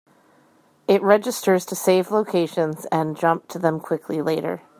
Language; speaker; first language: English; native; English